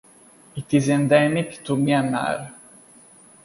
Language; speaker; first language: English; non-native, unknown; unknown